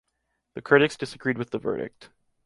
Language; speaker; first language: English; native; English